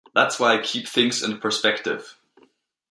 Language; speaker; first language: English; native; English